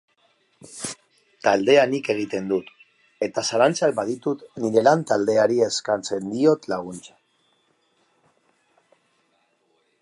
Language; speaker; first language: Basque; non-native, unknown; Spanish